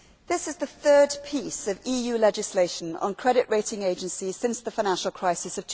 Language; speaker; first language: English; native; English